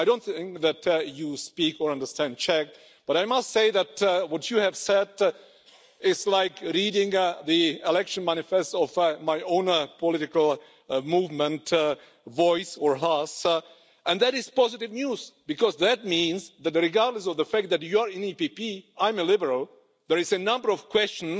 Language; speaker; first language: English; non-native, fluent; Czech